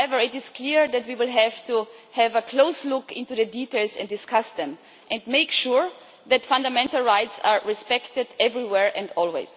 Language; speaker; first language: English; non-native, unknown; German